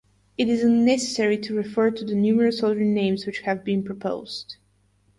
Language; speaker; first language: English; non-native, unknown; Bulgarian